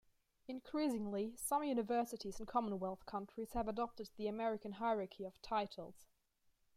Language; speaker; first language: English; non-native, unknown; German